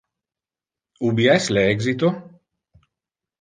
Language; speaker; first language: Interlingua; non-native, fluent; Italian